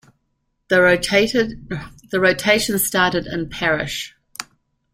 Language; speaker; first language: English; native; English